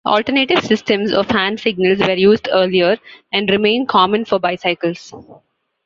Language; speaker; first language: English; non-native, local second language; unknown